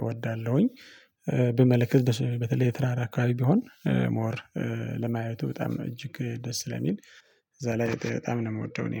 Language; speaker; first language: Amharic; non-native, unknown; Tigrinya